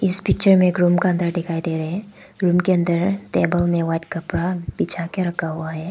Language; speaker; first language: Hindi; non-native, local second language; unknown